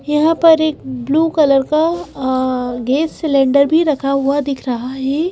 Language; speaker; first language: Hindi; native; Hindi